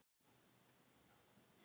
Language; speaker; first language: Icelandic; non-native, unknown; Thai